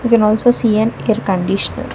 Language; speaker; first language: English; non-native, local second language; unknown